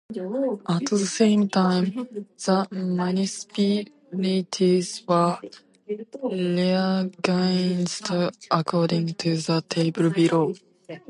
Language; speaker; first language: English; non-native, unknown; Tatar